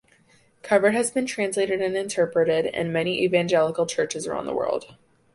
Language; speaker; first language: English; native; English